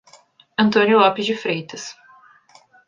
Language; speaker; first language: Portuguese; native; Portuguese